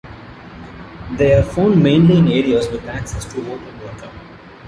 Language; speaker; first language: English; non-native, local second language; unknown